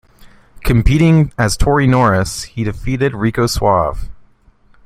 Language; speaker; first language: English; native; English